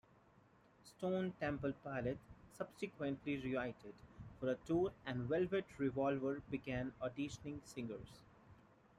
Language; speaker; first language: English; non-native, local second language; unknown